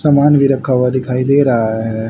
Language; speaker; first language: Hindi; native; Hindi